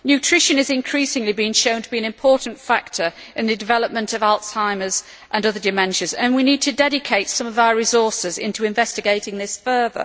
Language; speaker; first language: English; native; English